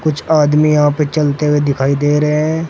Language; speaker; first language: Hindi; native; Hindi